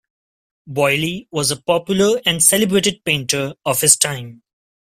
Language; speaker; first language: English; non-native, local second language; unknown